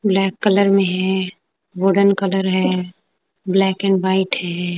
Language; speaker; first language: Hindi; non-native, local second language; Punjabi